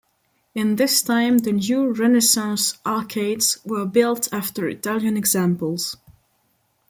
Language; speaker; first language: English; non-native, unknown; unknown